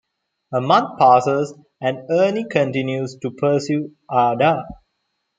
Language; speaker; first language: English; non-native, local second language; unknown